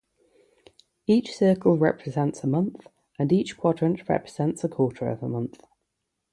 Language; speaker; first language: English; native; English